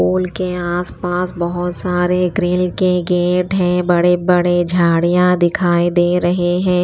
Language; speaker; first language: Hindi; non-native, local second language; Punjabi